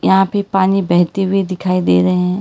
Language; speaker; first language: Hindi; non-native, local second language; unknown